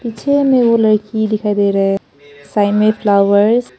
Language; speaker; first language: Hindi; early bilingual, other home language; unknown